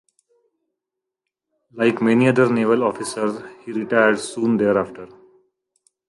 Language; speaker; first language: English; non-native, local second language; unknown